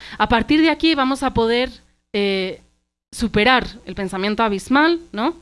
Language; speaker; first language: Spanish; early bilingual, other home language; Arabic